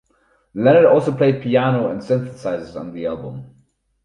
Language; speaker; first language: English; non-native, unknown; German